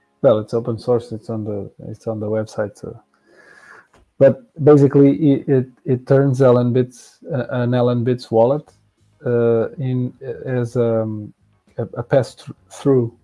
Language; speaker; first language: English; non-native, fluent; Portuguese